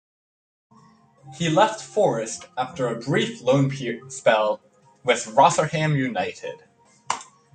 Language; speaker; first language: English; native; English